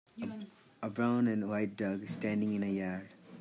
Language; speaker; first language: English; non-native, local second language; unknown